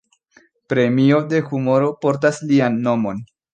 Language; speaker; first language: Esperanto; non-native, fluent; Spanish